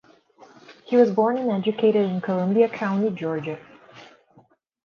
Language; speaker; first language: English; non-native, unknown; Portuguese